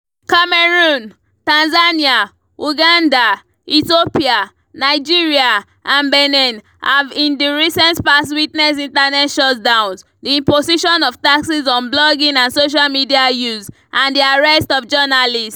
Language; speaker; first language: English; non-native, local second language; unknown